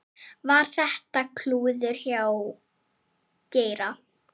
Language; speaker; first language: Icelandic; native; Icelandic